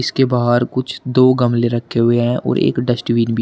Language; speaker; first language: Hindi; native; Hindi